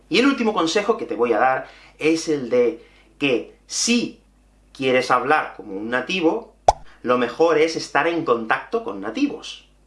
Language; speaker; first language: Spanish; native; Spanish